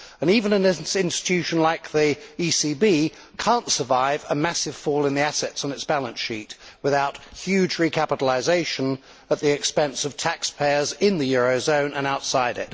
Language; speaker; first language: English; native; English